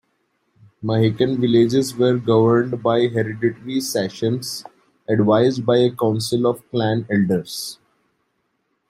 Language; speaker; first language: English; non-native, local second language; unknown